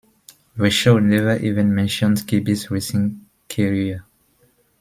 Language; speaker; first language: English; non-native, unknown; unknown